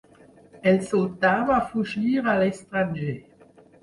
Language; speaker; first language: Catalan; non-native, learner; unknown